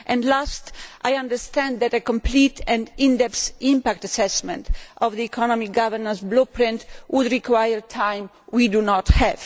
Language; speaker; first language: English; non-native, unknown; Polish